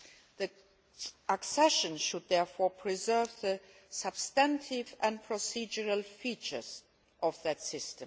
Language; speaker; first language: English; non-native, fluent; Luxembourgish